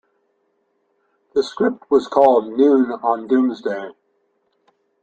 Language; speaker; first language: English; native; English